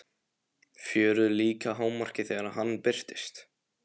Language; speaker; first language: Icelandic; non-native, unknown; Polish